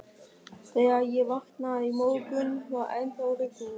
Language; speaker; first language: Icelandic; non-native, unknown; German